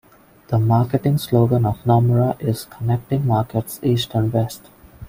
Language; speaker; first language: English; non-native, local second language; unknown